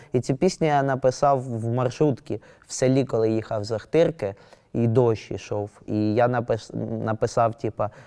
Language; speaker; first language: Ukrainian; non-native, local second language; Russian